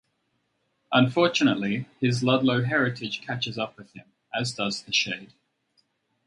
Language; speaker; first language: English; native; English